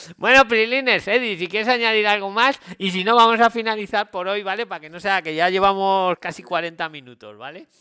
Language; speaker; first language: Spanish; native; Spanish